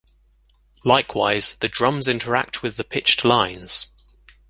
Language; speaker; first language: English; native; English